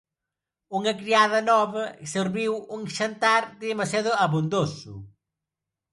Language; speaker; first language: Galician; non-native, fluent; Spanish